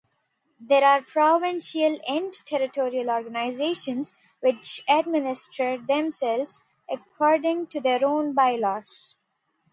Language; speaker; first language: English; non-native, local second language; Telugu